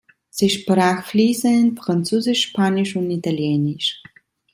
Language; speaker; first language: German; non-native, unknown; Italian